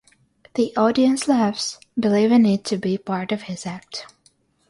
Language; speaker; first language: English; non-native, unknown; Russian